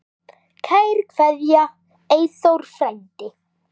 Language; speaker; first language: Icelandic; native; Icelandic